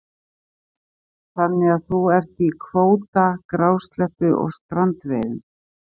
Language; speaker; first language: Icelandic; native; Icelandic